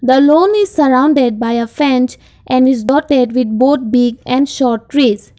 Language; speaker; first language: English; non-native, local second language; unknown